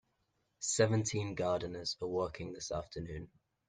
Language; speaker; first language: English; native; English